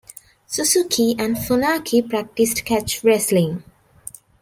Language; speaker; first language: English; non-native, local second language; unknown